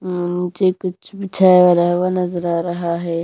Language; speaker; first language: Hindi; non-native, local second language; Punjabi